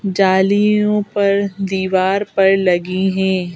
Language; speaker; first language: Hindi; native; Hindi